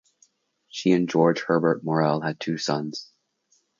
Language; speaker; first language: English; native; English